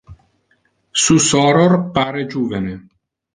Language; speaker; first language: Interlingua; non-native, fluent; Italian